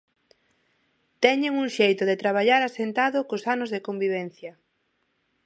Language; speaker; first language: Galician; non-native, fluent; Spanish